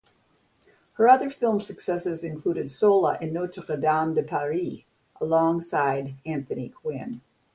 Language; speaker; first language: English; native; English